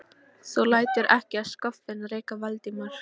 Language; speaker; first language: Icelandic; non-native, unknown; Polish